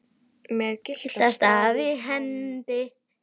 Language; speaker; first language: Icelandic; native; Icelandic